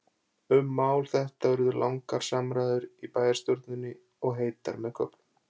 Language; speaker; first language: Icelandic; native; Icelandic